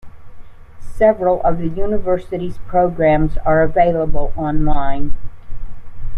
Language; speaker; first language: English; native; English